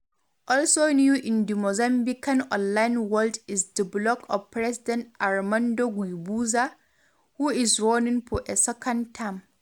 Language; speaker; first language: English; non-native, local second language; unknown